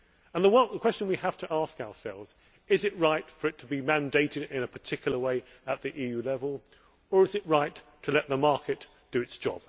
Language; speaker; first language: English; native; English